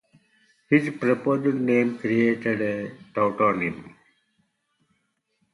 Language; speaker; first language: English; non-native, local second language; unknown